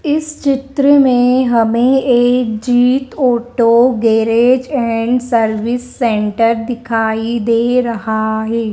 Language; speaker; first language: Hindi; native; Hindi